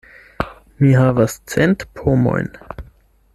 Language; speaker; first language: Esperanto; non-native, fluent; German